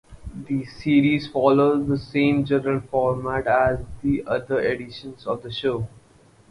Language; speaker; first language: English; non-native, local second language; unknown